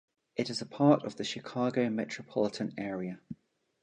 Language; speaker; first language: English; native; English